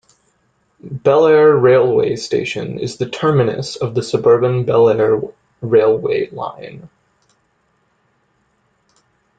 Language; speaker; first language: English; native; English